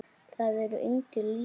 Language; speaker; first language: Icelandic; native; Icelandic